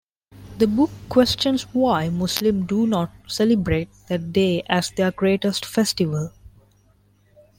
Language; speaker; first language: English; non-native, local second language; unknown